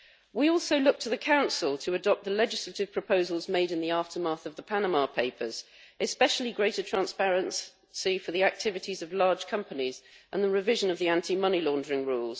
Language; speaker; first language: English; native; English